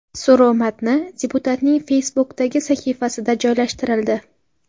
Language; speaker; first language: Uzbek; native; Uzbek